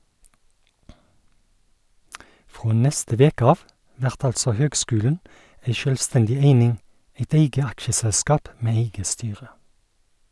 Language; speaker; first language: Norwegian; native; Norwegian